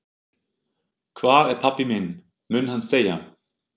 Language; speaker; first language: Icelandic; non-native, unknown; German